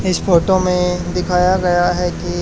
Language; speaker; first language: Hindi; native; Hindi